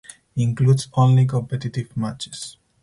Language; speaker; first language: English; non-native, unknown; Spanish